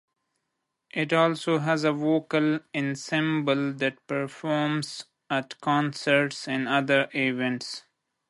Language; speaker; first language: English; native; English